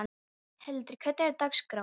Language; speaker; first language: Icelandic; non-native, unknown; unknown